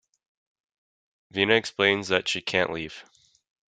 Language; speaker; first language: English; native; English